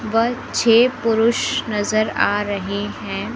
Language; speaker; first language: Hindi; native; Hindi